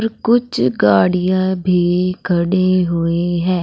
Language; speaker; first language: Hindi; native; Hindi